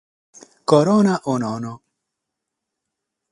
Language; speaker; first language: Sardinian; non-native, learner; Catalan